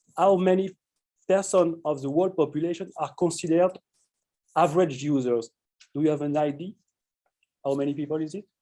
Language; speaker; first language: English; non-native, fluent; French